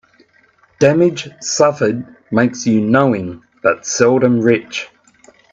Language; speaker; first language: English; native; English